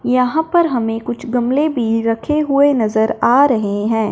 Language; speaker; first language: Hindi; non-native, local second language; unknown